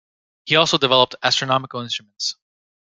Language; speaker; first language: English; native; English